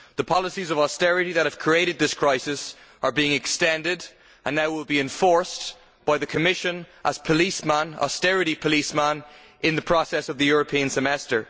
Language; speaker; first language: English; native; English